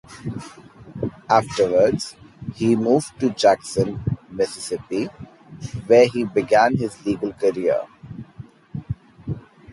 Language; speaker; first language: English; non-native, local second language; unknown